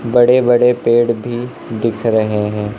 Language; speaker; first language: Hindi; native; Hindi